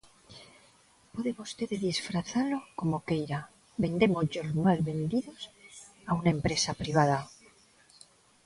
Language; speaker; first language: Galician; non-native, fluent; Spanish